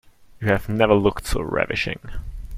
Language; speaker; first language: English; non-native, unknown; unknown